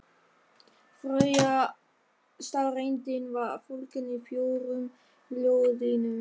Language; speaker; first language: Icelandic; non-native, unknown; German